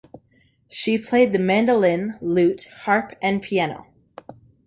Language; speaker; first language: English; native; English